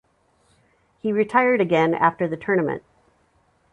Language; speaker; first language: English; native; English